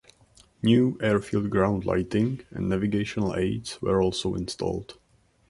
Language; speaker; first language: English; non-native, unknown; Czech